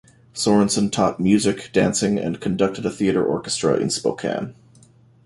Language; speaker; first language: English; native; English